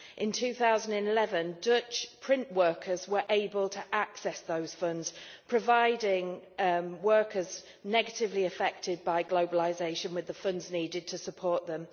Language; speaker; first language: English; native; English